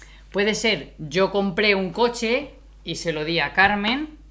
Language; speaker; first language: Spanish; native; Spanish